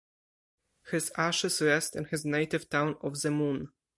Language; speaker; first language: English; non-native, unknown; Polish